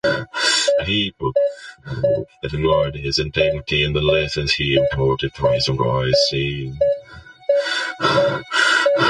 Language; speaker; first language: English; non-native, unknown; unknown